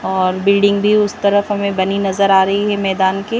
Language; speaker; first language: Hindi; native; Hindi